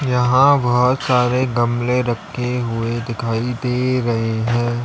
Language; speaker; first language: Hindi; native; Hindi